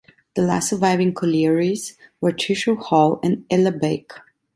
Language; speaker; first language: English; non-native, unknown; Italian